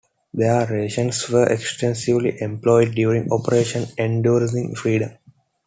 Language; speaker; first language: English; non-native, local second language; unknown